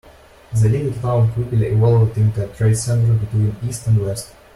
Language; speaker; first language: English; non-native, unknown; Russian